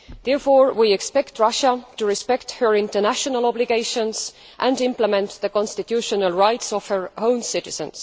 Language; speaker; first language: English; non-native, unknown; Estonian